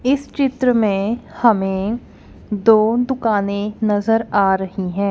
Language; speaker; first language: Hindi; non-native, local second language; Punjabi